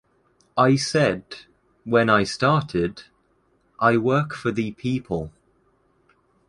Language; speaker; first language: English; native; English